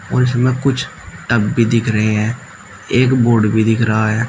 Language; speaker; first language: Hindi; native; Hindi